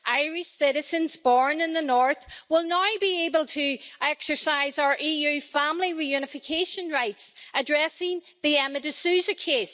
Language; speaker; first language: English; native; English